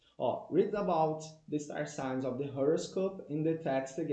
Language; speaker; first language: English; non-native, fluent; Portuguese